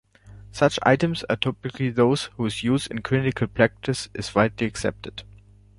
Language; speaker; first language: English; non-native, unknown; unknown